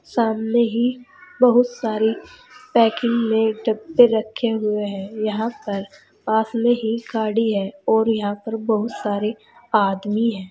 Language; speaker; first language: Hindi; native; Hindi